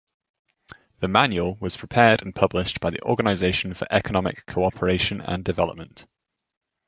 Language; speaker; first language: English; native; English